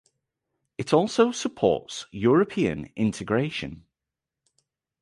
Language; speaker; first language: English; native; English